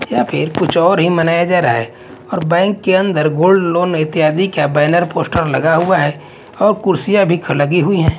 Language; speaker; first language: Hindi; non-native, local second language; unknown